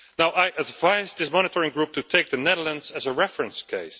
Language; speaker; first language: English; non-native, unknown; Dutch